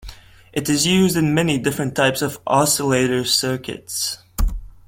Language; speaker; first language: English; non-native, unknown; Latvian